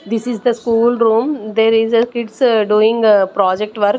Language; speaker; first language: English; non-native, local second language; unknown